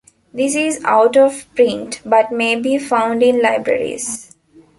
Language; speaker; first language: English; non-native, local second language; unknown